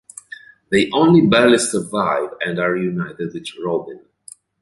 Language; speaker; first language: English; native; English